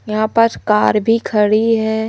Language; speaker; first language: Hindi; native; Hindi